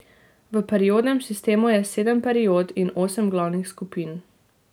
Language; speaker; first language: Slovenian; native; Slovenian